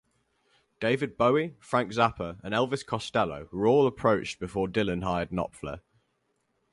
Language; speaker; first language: English; native; English